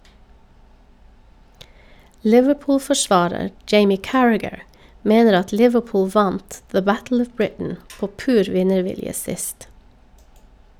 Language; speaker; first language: Norwegian; native; Norwegian